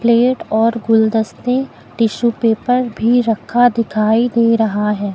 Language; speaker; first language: Hindi; native; Hindi